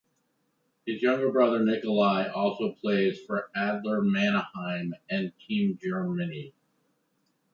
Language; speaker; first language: English; native; English